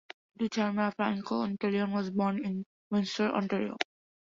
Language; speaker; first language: English; non-native, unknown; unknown